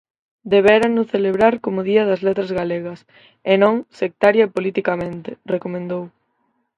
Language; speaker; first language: Galician; native; Galician